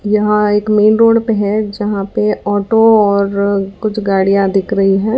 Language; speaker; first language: Hindi; non-native, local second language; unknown